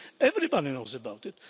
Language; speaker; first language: English; non-native, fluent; Polish